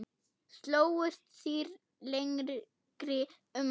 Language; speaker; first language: Icelandic; non-native, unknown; German